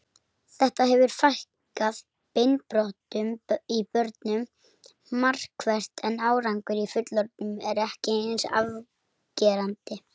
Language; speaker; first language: Icelandic; native; Icelandic